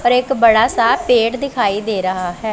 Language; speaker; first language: Hindi; non-native, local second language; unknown